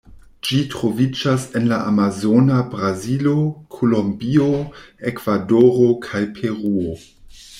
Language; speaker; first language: Esperanto; non-native, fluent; German